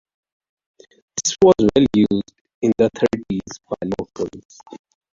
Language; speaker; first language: English; non-native, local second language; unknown